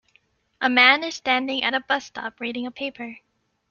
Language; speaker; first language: English; native; English